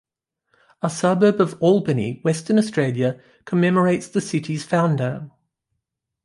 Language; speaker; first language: English; non-native, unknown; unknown